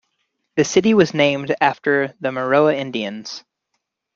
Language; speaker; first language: English; native; English